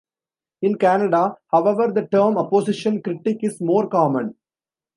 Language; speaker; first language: English; non-native, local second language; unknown